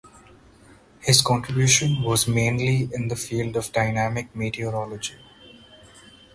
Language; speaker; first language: English; non-native, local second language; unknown